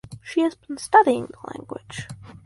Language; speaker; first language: English; native; English